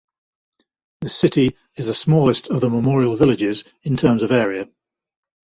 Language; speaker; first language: English; native; English